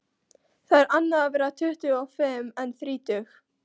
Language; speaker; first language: Icelandic; non-native, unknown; Polish